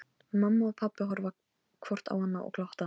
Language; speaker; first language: Icelandic; non-native, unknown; Polish